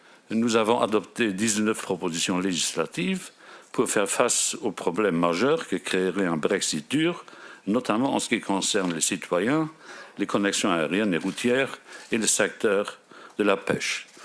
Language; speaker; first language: French; non-native, local second language; Luxembourgish